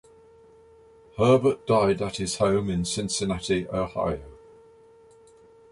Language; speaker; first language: English; native; English